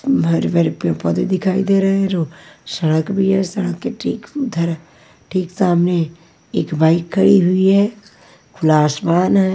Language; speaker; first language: Hindi; non-native, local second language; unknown